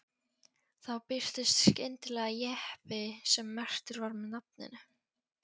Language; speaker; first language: Icelandic; non-native, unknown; Polish